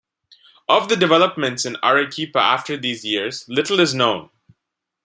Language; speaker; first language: English; non-native, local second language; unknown